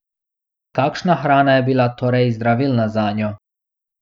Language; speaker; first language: Slovenian; non-native, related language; Bosnian